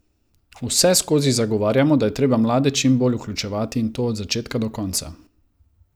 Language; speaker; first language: Slovenian; non-native, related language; Croatian